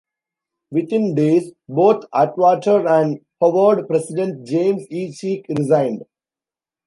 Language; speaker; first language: English; non-native, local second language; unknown